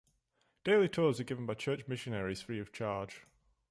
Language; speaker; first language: English; native; English